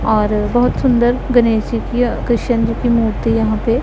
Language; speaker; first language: Hindi; non-native, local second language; Punjabi